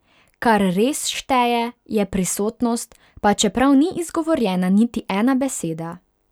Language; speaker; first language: Slovenian; non-native, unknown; Hungarian